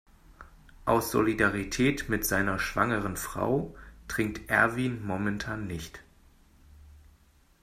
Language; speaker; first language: German; native; German